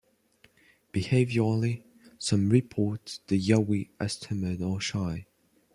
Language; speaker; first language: English; non-native, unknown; French